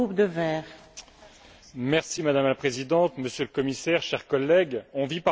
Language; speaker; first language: French; native; French